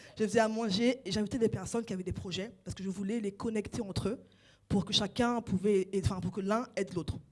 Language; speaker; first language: French; non-native, local second language; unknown